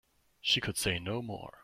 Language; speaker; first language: English; non-native, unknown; German